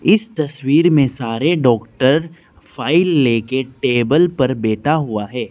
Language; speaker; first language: Hindi; non-native, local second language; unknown